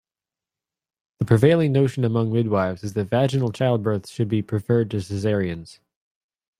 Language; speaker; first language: English; native; English